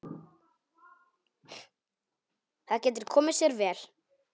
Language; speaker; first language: Icelandic; non-native, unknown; Polish